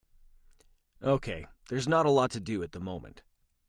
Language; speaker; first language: English; native; English